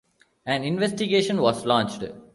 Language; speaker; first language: English; non-native, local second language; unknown